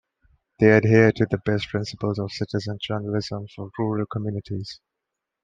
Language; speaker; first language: English; non-native, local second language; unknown